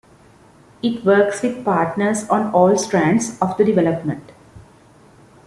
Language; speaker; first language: English; non-native, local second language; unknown